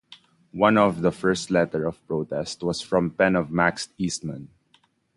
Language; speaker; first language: English; non-native, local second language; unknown